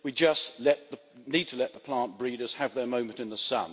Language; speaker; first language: English; native; English